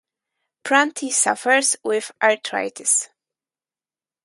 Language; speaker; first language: English; non-native, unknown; Polish